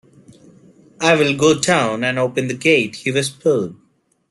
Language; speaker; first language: English; non-native, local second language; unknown